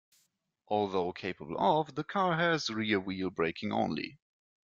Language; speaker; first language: English; non-native, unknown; German